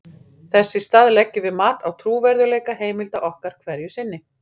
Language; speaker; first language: Icelandic; native; Icelandic